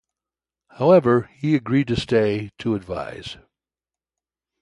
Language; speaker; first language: English; native; English